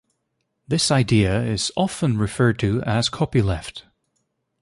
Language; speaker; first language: English; native; English